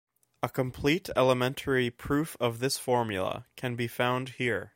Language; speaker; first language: English; native; English